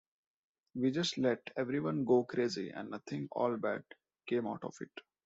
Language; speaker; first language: English; non-native, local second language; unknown